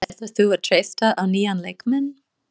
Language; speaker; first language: Icelandic; non-native, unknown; English